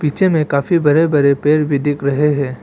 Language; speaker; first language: Hindi; non-native, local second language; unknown